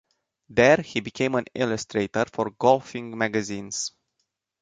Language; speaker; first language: English; non-native, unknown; Romanian